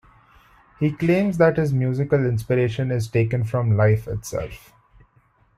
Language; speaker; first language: English; non-native, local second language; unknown